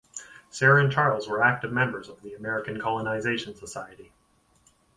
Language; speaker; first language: English; native; English